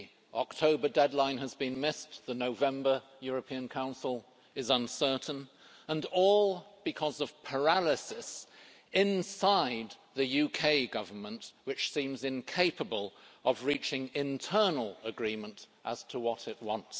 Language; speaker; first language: English; native; English